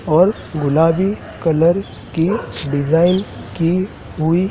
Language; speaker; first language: Hindi; native; Hindi